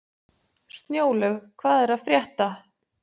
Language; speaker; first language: Icelandic; native; Icelandic